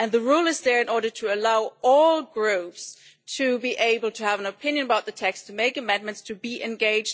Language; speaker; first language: English; non-native, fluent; German